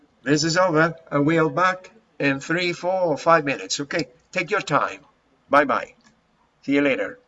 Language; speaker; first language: English; non-native, fluent; Spanish